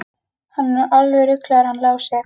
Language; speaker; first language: Icelandic; native; Icelandic